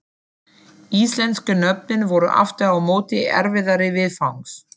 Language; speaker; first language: Icelandic; non-native, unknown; German